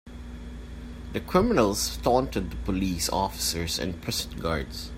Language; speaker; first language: English; non-native, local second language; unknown